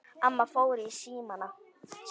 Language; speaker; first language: Icelandic; native; Icelandic